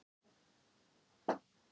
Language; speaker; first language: Icelandic; non-native, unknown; Thai